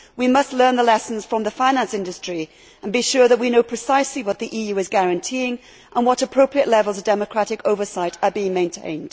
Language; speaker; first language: English; native; English